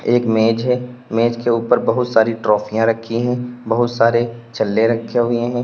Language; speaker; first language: Hindi; native; Hindi